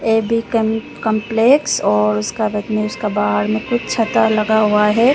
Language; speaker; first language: Hindi; early bilingual, other home language; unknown